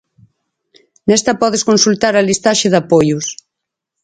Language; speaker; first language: Galician; native; Galician